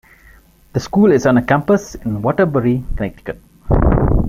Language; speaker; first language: English; non-native, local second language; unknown